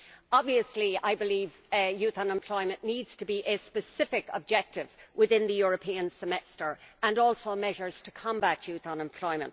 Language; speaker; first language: English; native; English